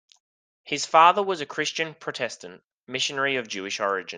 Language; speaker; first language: English; native; English